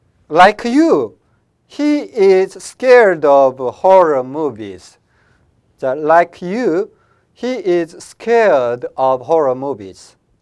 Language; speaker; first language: English; non-native, fluent; Korean